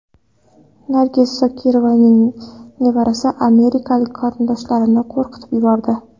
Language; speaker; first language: Uzbek; non-native, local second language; Kara-Kalpak